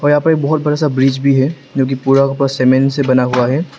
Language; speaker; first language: Hindi; non-native, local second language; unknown